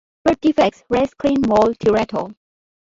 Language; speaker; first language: English; non-native, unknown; Bangla